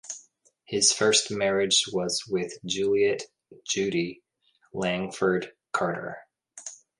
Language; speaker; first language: English; native; English